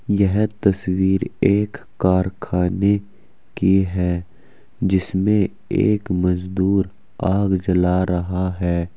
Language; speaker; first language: Hindi; native; Hindi